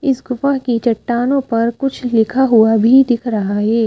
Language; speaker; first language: Hindi; native; Hindi